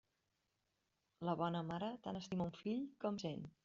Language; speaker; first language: Catalan; native; Catalan